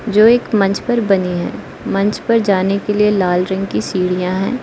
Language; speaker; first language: Hindi; non-native, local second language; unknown